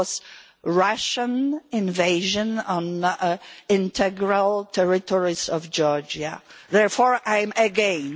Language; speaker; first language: English; non-native, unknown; Polish